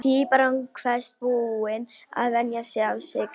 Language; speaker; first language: Icelandic; non-native, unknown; Polish